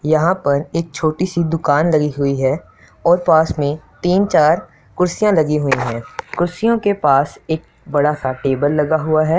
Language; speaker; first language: Hindi; non-native, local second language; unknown